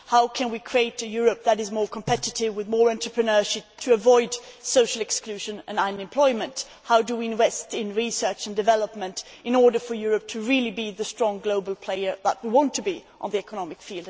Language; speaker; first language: English; non-native, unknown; Swedish